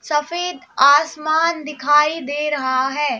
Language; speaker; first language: Hindi; native; Hindi